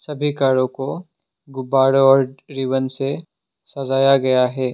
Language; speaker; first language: Hindi; non-native, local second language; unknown